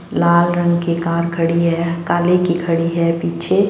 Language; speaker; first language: Hindi; non-native, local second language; Punjabi